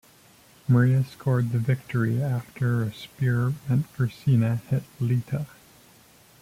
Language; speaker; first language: English; native; English